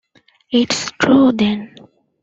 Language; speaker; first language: English; non-native, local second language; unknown